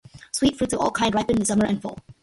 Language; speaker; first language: English; early bilingual, other home language; Malayalam